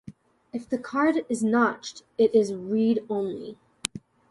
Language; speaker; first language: English; native; English